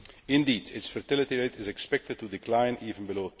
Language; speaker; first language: English; non-native, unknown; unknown